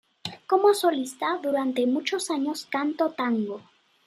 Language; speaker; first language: Spanish; native; Spanish